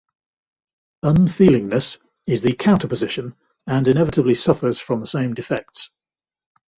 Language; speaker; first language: English; native; English